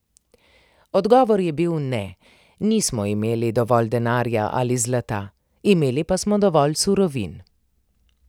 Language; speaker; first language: Slovenian; native; Slovenian